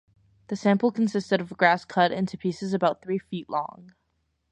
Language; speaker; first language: English; native; English